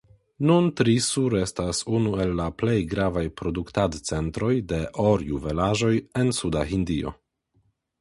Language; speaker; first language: Esperanto; non-native, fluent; Polish